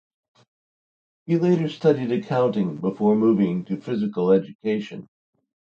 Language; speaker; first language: English; native; English